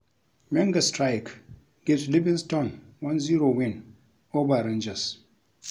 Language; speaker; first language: English; non-native, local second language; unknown